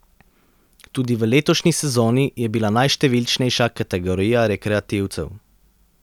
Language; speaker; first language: Slovenian; native; Slovenian